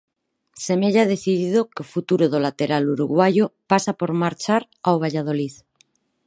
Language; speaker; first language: Galician; non-native, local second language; Spanish